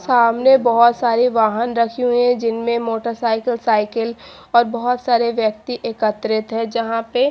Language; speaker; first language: Hindi; native; Hindi